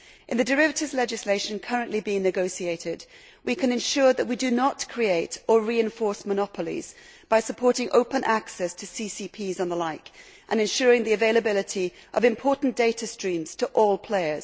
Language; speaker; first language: English; native; English